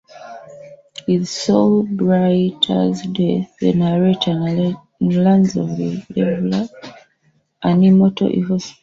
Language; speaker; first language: English; native; English